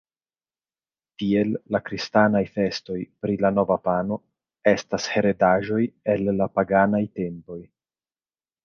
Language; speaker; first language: Esperanto; non-native, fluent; Italian